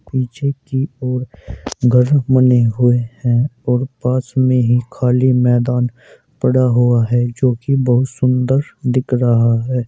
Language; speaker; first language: Hindi; native; Hindi